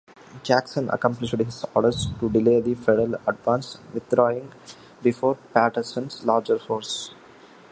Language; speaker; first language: English; non-native, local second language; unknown